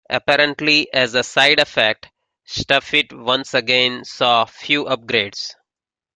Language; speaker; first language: English; native; English